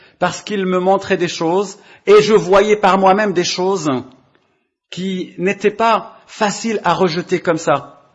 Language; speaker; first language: French; non-native, local second language; Arabic